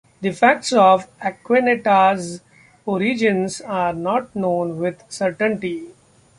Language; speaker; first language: English; non-native, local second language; Marathi